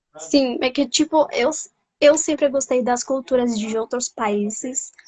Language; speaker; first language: Portuguese; non-native, fluent; Spanish